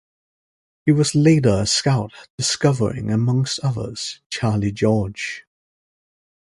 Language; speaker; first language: English; native; English